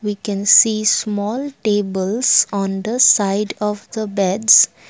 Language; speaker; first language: English; non-native, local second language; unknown